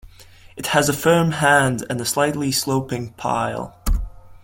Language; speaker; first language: English; non-native, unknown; Latvian